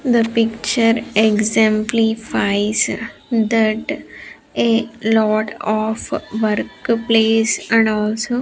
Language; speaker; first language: English; non-native, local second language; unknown